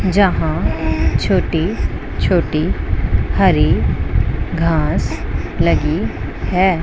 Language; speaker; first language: Hindi; non-native, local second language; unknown